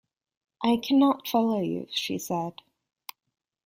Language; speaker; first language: English; native; English